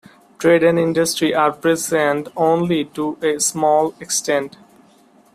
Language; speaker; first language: English; non-native, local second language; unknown